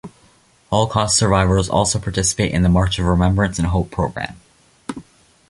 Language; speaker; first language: English; native; English